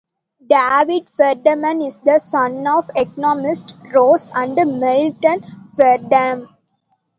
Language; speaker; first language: English; non-native, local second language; Tamil